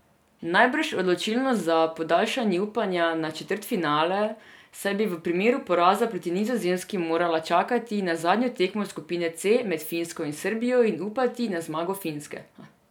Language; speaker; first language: Slovenian; non-native, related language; Serbian